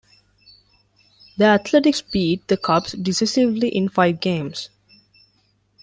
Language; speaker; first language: English; non-native, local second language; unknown